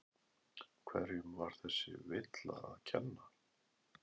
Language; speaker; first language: Icelandic; native; Icelandic